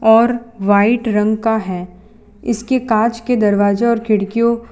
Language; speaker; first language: Hindi; non-native, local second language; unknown